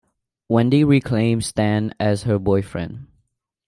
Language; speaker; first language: English; non-native, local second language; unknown